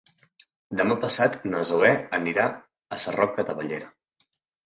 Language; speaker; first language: Catalan; native; Catalan